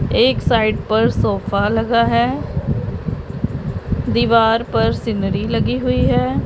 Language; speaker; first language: Hindi; non-native, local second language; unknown